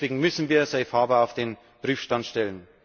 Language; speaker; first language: German; native; German